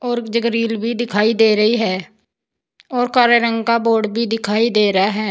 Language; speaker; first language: Hindi; native; Hindi